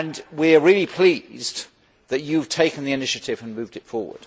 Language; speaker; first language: English; native; English